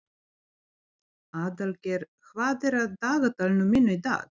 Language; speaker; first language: Icelandic; non-native, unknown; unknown